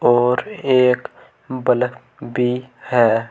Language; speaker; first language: Hindi; native; Hindi